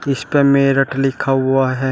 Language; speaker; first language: Hindi; native; Hindi